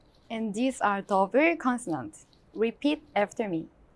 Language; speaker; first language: English; non-native, fluent; Korean